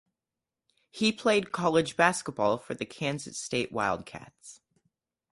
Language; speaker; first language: English; native; English